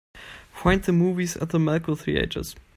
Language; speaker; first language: English; non-native, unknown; German